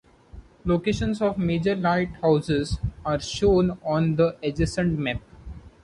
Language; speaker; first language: English; non-native, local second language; Marathi